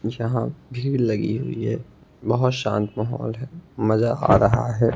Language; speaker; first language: Hindi; native; Hindi